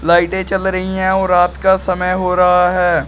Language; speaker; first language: Hindi; native; Hindi